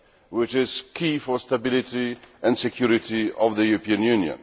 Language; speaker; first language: English; non-native, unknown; Polish